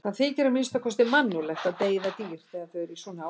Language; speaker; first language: Icelandic; native; Icelandic